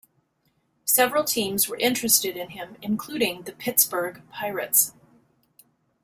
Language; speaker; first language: English; native; English